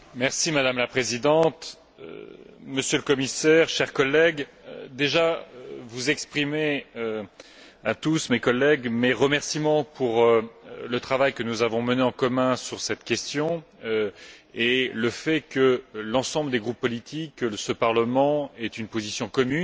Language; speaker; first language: French; native; French